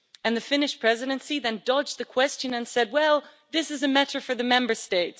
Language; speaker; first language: English; non-native, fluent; Dutch